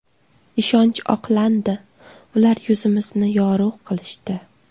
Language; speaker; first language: Uzbek; native; Uzbek